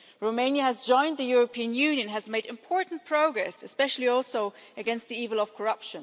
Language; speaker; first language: English; non-native, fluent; German